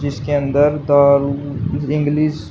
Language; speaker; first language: Hindi; native; Hindi